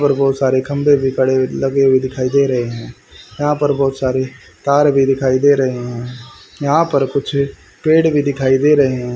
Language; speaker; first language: Hindi; native; Hindi